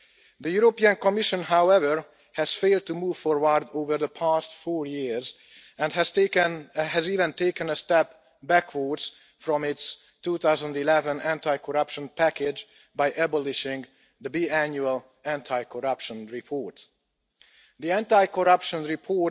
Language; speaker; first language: English; non-native, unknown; Hungarian